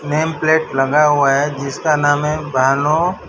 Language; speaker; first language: Hindi; non-native, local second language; Gujarati